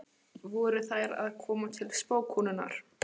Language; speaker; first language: Icelandic; non-native, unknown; Polish